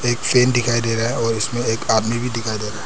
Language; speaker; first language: Hindi; early bilingual, other home language; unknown